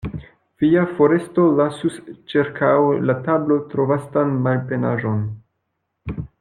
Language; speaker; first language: Esperanto; non-native, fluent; French